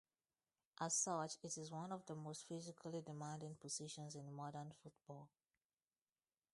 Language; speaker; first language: English; non-native, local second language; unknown